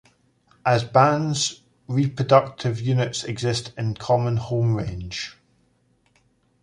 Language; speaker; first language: English; native; English